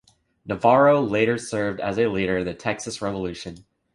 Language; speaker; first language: English; native; English